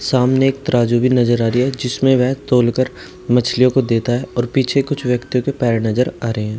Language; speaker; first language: Hindi; native; Hindi